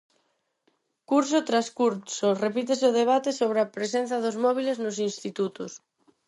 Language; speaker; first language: Galician; non-native, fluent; Spanish